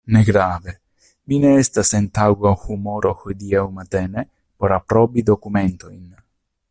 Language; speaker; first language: Esperanto; non-native, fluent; Italian